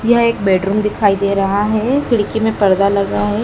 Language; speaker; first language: Hindi; native; Hindi